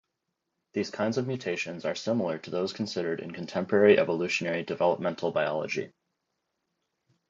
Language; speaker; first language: English; native; English